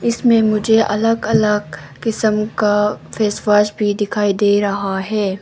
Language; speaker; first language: Hindi; non-native, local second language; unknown